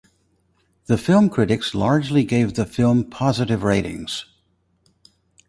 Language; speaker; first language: English; native; English